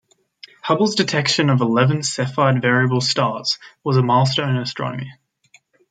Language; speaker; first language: English; native; English